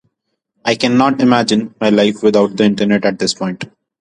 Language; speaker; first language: English; non-native, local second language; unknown